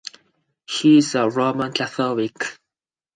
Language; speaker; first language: English; non-native, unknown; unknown